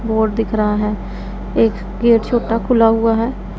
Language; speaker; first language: Hindi; non-native, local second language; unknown